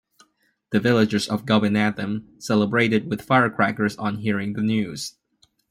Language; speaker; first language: English; non-native, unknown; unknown